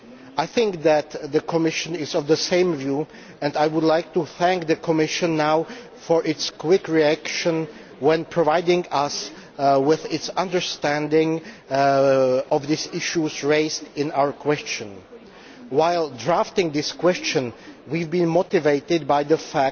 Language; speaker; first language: English; non-native, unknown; Czech